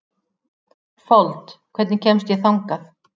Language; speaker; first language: Icelandic; native; Icelandic